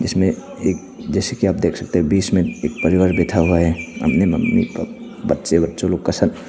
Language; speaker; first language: Hindi; non-native, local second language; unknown